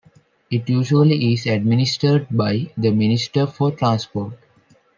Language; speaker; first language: English; non-native, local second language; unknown